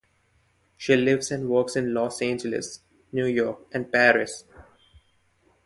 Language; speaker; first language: English; non-native, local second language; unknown